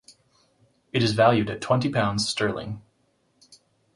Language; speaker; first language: English; native; English